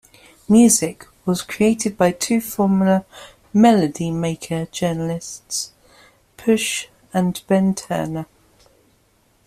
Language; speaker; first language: English; native; English